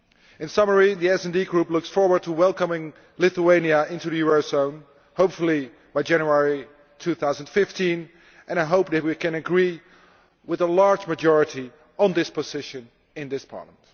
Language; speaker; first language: English; non-native, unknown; Dutch